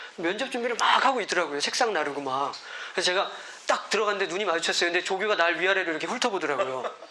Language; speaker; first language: Korean; native; Korean